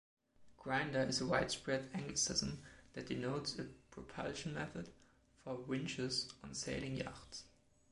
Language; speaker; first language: English; non-native, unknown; German